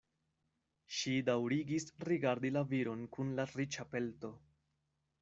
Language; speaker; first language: Esperanto; non-native, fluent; Spanish